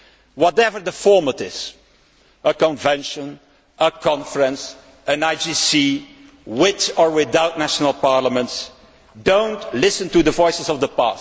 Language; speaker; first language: English; non-native, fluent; Dutch